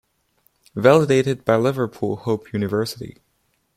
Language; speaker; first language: English; non-native, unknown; Chinese